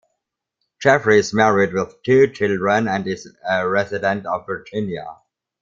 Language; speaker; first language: English; non-native, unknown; German